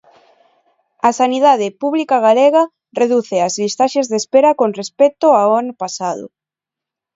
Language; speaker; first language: Galician; non-native, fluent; Spanish